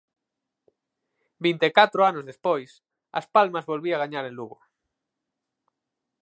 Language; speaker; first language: Galician; native; Galician